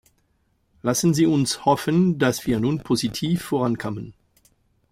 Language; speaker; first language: German; non-native, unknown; French